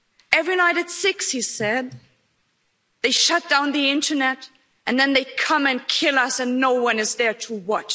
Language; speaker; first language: English; non-native, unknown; German